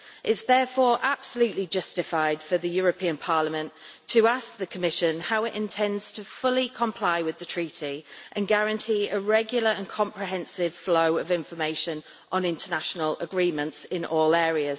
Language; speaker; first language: English; native; English